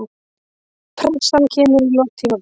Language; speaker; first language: Icelandic; native; Icelandic